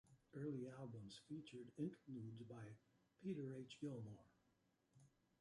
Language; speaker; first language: English; native; English